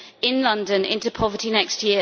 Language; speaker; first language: English; native; English